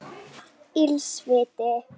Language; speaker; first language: Icelandic; non-native, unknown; Lithuanian